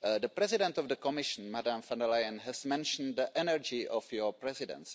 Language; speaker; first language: English; non-native, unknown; Czech